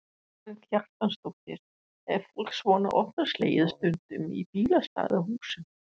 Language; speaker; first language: Icelandic; non-native, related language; Danish